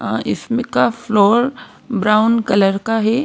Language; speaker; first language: Hindi; native; Hindi